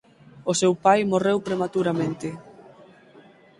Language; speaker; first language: Galician; native; Galician